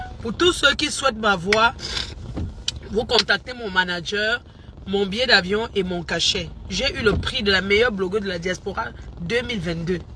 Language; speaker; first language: French; non-native, local second language; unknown